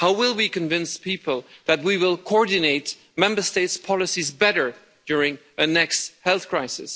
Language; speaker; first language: English; non-native, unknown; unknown